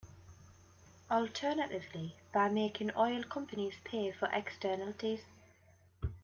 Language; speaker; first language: English; native; English